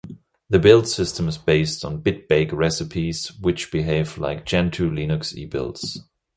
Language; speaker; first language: English; non-native, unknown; German